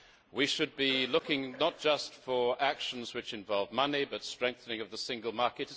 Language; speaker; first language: English; native; English